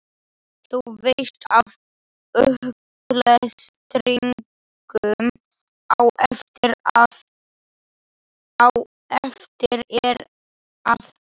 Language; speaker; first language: Icelandic; non-native, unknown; Slovak